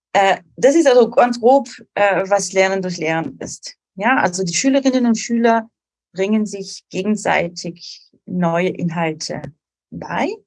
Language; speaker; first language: German; non-native, fluent; French